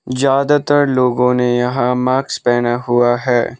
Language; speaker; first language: Hindi; non-native, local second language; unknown